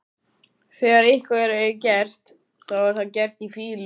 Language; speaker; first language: Icelandic; native; Icelandic